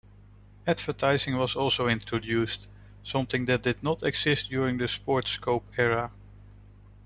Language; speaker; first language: English; non-native, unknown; Dutch